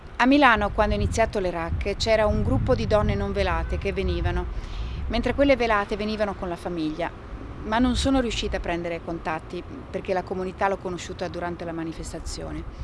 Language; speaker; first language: Italian; non-native, fluent; Kabyle